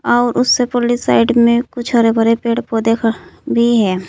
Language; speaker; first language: Hindi; native; Hindi